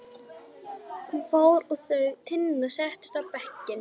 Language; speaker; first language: Icelandic; native; Icelandic